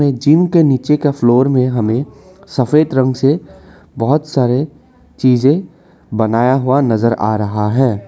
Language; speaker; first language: Hindi; non-native, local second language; Assamese